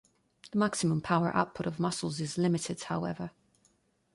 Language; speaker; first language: English; non-native, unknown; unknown